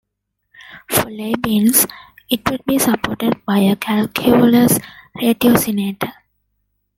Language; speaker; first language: English; non-native, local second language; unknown